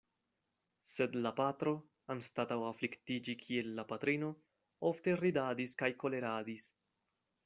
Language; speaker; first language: Esperanto; non-native, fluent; Spanish